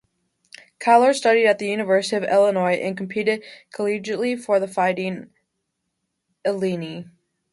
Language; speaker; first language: English; native; English